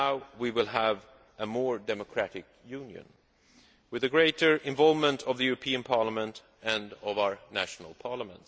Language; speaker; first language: English; non-native, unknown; Swedish